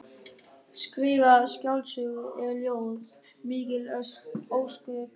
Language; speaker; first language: Icelandic; non-native, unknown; German